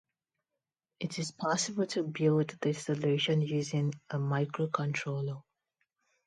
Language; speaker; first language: English; non-native, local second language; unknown